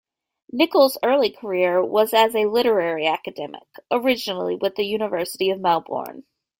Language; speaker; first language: English; native; English